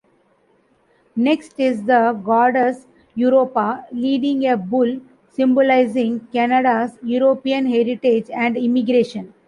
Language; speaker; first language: English; non-native, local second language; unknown